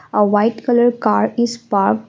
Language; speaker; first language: English; non-native, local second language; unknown